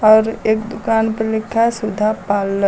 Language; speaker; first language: Hindi; native; Hindi